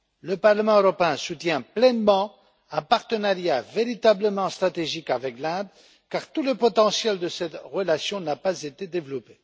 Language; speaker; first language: French; non-native, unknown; Romanian